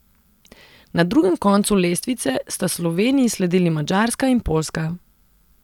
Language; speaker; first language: Slovenian; non-native, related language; Serbian